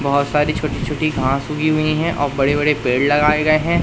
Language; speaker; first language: Hindi; native; Hindi